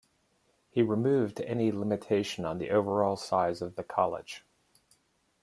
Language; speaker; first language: English; native; English